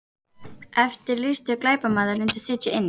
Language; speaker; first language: Icelandic; native; Icelandic